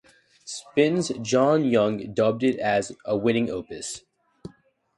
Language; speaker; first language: English; native; English